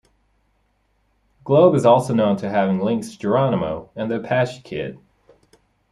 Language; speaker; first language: English; native; English